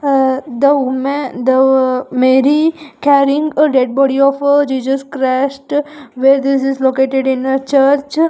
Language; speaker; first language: English; non-native, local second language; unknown